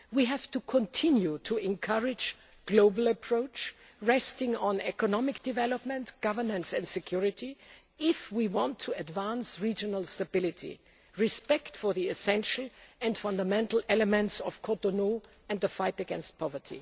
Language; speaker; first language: English; non-native, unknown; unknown